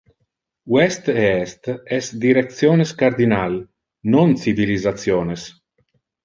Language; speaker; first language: Interlingua; non-native, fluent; Italian